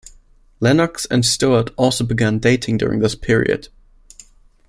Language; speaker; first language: English; non-native, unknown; German